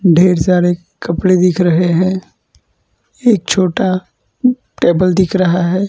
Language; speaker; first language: Hindi; non-native, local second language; Gujarati